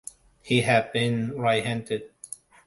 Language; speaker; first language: English; non-native, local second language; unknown